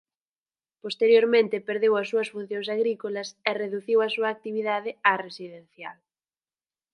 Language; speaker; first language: Galician; native; Galician